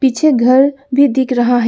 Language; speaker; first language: Hindi; non-native, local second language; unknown